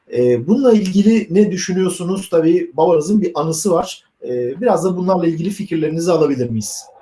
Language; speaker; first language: Turkish; native; Turkish